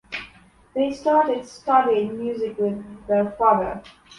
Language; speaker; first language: English; non-native, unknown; Polish